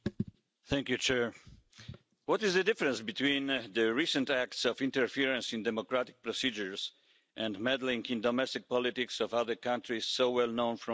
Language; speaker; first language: English; non-native, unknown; Polish